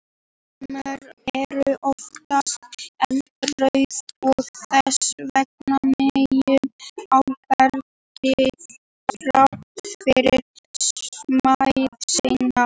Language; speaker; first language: Icelandic; native; Icelandic